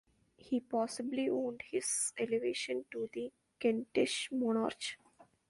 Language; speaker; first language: English; non-native, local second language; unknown